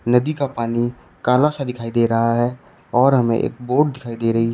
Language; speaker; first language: Hindi; native; Hindi